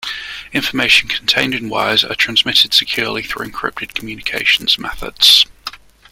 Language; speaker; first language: English; native; English